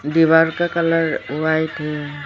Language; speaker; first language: Hindi; non-native, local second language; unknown